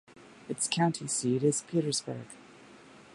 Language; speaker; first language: English; native; English